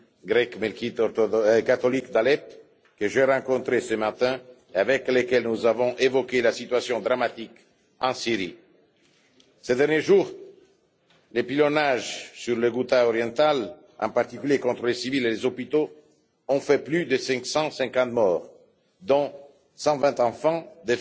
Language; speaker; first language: French; non-native, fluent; Italian